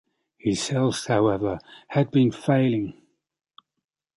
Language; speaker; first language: English; native; English